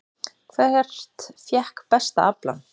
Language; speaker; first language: Icelandic; native; Icelandic